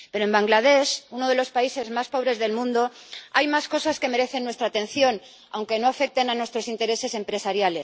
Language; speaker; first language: Spanish; native; Spanish